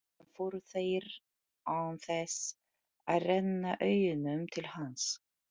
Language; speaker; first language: Icelandic; non-native, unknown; Polish